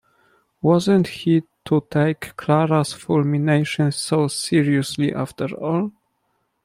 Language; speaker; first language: English; non-native, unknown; Polish